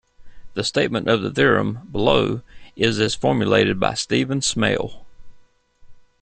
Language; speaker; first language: English; native; English